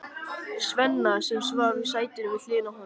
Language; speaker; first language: Icelandic; native; Icelandic